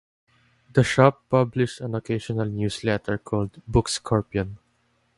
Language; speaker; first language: English; non-native, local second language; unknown